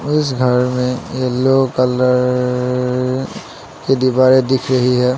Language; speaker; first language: Hindi; non-native, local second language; Assamese